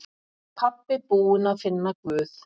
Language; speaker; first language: Icelandic; native; Icelandic